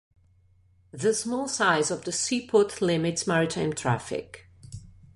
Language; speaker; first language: English; non-native, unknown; Catalan